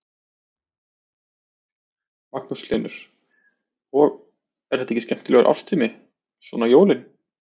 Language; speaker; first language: Icelandic; native; Icelandic